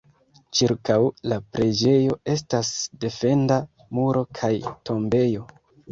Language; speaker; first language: Esperanto; non-native, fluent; Kinyarwanda